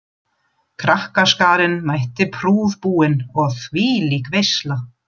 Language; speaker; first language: Icelandic; non-native, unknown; German